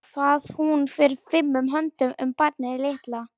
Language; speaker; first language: Icelandic; non-native, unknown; Polish